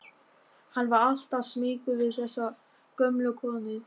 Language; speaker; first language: Icelandic; non-native, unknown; German